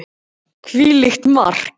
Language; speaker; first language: Icelandic; native; Icelandic